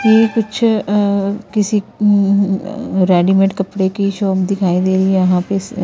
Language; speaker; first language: Hindi; non-native, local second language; Punjabi